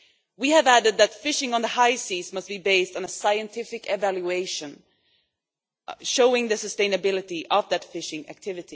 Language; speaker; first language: English; non-native, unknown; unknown